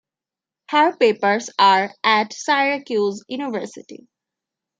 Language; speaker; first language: English; non-native, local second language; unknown